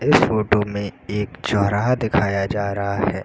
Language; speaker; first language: Hindi; native; Hindi